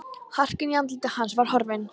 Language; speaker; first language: Icelandic; non-native, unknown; Polish